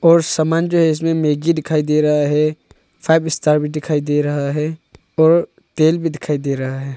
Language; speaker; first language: Hindi; non-native, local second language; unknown